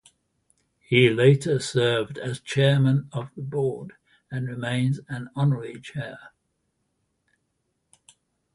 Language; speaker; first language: English; native; English